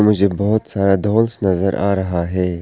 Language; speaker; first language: Hindi; non-native, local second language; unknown